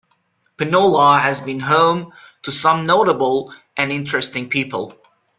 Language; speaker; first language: English; non-native, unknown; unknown